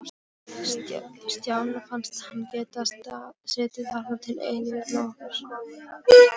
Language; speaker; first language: Icelandic; non-native, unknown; Polish